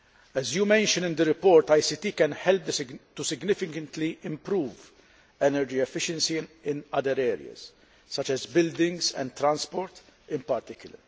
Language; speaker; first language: English; non-native, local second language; Maltese